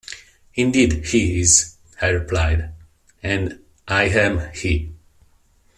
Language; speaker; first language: English; non-native, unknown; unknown